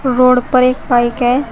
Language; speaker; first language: Hindi; native; Hindi